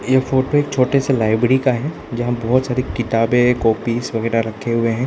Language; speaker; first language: Hindi; non-native, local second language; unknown